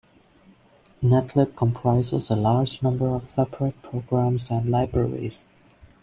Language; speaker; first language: English; non-native, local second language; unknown